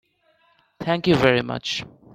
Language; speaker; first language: English; non-native, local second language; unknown